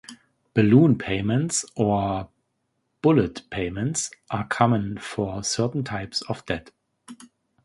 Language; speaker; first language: English; non-native, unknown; German